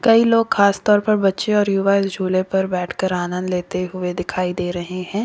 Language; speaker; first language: Hindi; native; Hindi